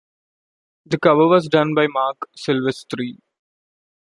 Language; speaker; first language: English; non-native, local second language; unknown